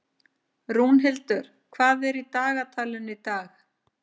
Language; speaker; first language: Icelandic; native; Icelandic